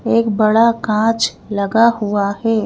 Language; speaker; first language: Hindi; native; Hindi